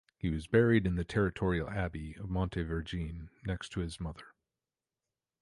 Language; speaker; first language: English; native; English